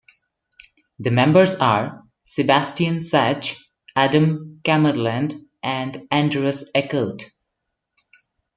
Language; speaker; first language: English; non-native, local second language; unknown